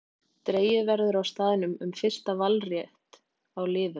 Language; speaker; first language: Icelandic; native; Icelandic